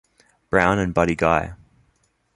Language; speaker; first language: English; native; English